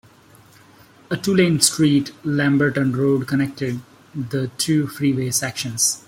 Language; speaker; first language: English; non-native, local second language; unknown